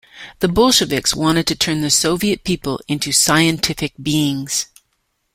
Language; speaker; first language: English; native; English